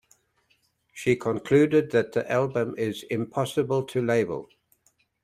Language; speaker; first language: English; native; English